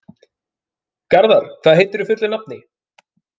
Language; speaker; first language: Icelandic; non-native, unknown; Finnish